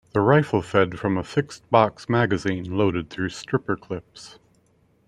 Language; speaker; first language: English; native; English